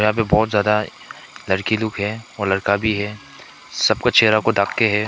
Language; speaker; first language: Hindi; non-native, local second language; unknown